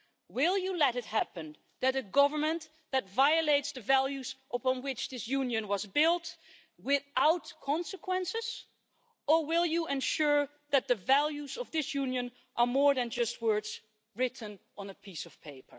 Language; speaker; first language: English; non-native, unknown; Dutch